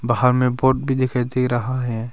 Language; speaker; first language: Hindi; early bilingual, other home language; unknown